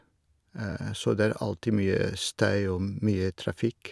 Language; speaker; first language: Norwegian; non-native, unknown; Dutch